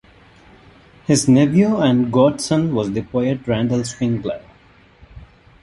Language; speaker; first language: English; non-native, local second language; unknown